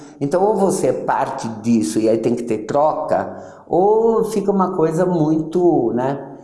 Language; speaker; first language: Portuguese; early bilingual, other home language; Yiddish